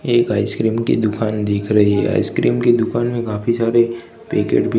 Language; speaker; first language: Hindi; non-native, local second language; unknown